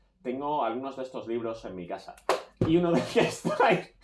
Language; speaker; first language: Spanish; native; Spanish